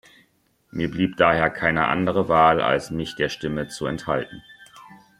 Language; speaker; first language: German; native; German